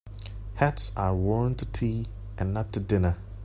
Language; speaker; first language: English; non-native, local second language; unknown